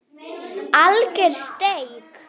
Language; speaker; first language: Icelandic; native; Icelandic